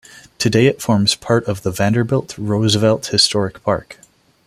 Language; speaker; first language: English; non-native, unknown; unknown